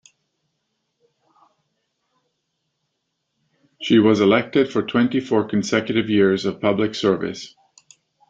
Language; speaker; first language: English; native; English